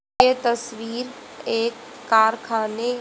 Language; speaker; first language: Hindi; native; Hindi